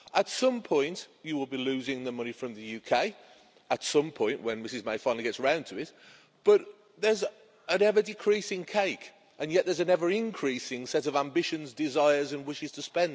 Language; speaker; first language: English; native; English